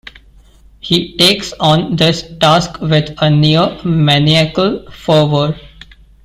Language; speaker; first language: English; non-native, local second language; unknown